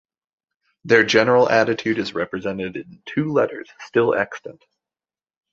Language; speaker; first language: English; native; English